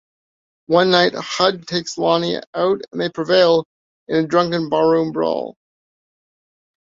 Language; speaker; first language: English; native; English